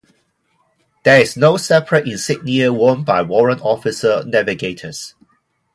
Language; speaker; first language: English; non-native, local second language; Cantonese